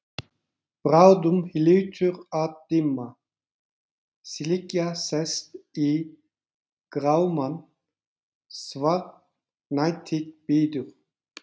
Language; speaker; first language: Icelandic; non-native, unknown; Turkish